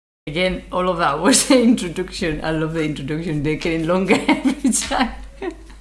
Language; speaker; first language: English; non-native, fluent; Spanish